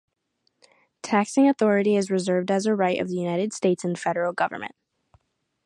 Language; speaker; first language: English; native; English